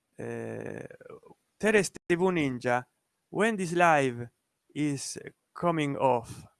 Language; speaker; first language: English; non-native, learner; Italian